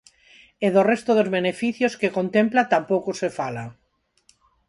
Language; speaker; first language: Galician; non-native, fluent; Spanish